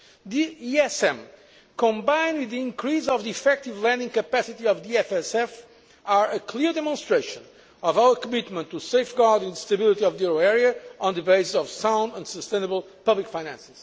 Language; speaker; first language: English; non-native, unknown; Portuguese